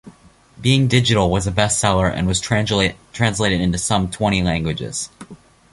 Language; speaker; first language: English; native; English